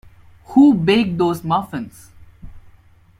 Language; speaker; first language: English; non-native, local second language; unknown